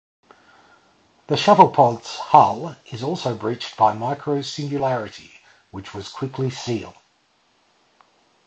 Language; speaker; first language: English; native; English